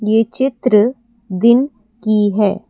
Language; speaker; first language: Hindi; non-native, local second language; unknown